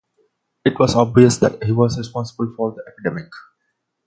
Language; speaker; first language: English; non-native, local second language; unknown